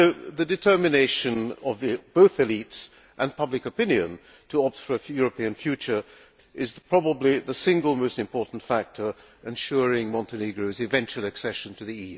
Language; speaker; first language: English; non-native, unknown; Hungarian